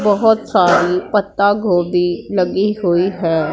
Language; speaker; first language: Hindi; non-native, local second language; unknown